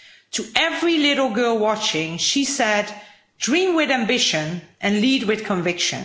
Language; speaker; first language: English; non-native, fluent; Dutch